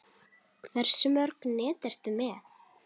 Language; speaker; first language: Icelandic; native; Icelandic